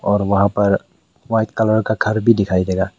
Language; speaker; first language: Hindi; non-native, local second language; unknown